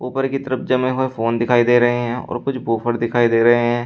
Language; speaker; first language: Hindi; native; Hindi